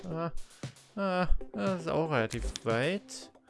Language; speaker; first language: German; native; German